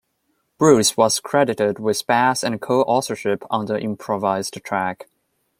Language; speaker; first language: English; non-native, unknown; Chinese